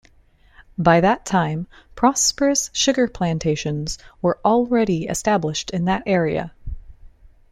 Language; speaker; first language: English; native; English